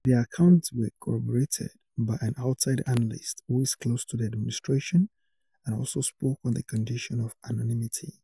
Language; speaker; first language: English; non-native, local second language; Yoruba